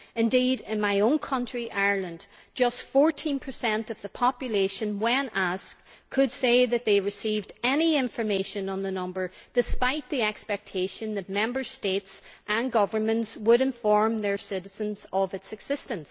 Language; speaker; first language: English; native; English